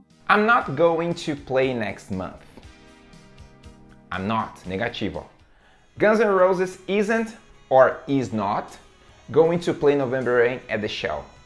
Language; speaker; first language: English; non-native, fluent; Portuguese